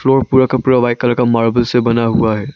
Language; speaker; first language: Hindi; non-native, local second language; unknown